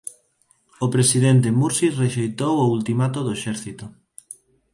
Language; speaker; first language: Galician; non-native, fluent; Spanish